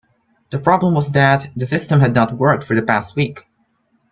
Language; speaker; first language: English; non-native, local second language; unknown